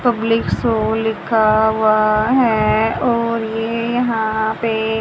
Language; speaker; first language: Hindi; native; Hindi